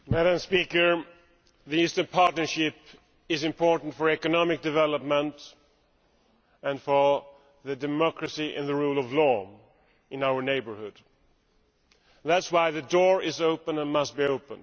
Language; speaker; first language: English; non-native, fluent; Swedish